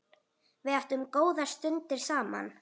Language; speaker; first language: Icelandic; native; Icelandic